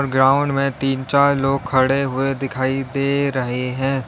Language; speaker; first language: Hindi; native; Hindi